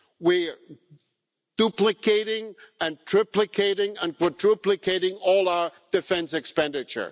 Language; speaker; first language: English; non-native, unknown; German